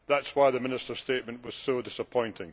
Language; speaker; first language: English; native; English